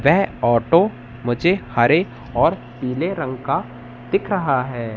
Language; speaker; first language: Hindi; native; Hindi